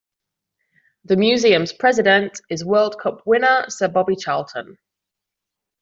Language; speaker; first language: English; non-native, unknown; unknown